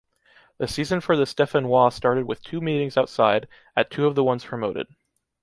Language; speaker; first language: English; native; English